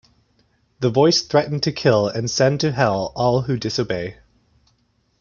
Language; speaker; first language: English; native; English